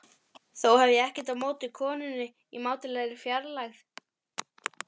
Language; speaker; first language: Icelandic; native; Icelandic